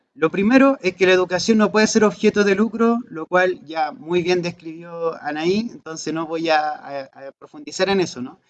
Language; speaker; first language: Spanish; native; Spanish